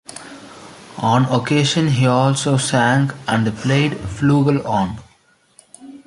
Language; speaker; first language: English; non-native, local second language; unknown